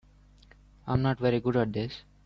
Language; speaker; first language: English; native; English